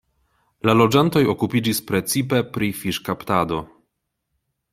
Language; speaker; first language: Esperanto; non-native, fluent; Polish